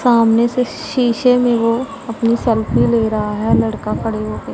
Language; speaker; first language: Hindi; non-native, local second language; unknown